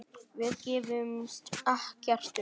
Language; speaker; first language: Icelandic; non-native, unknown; Vietnamese